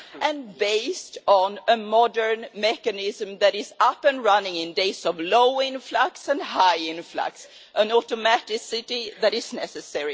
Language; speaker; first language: English; non-native, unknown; Swedish